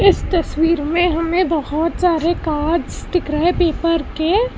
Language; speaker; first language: Hindi; non-native, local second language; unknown